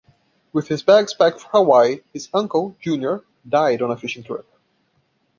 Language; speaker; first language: English; non-native, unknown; Portuguese